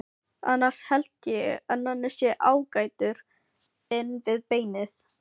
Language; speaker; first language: Icelandic; non-native, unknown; Filipino